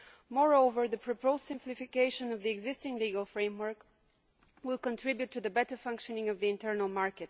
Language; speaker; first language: English; non-native, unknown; Bulgarian